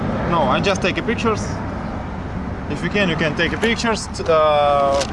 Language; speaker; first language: English; non-native, learner; Russian